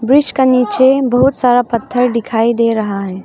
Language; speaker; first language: Hindi; early bilingual, other home language; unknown